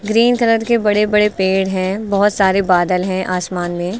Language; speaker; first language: Hindi; native; Hindi